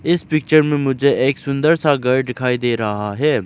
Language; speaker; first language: Hindi; non-native, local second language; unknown